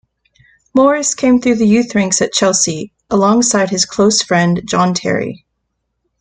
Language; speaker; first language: English; native; English